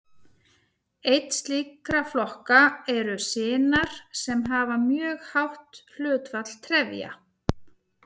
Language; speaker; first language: Icelandic; native; Icelandic